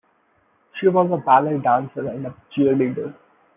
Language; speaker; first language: English; non-native, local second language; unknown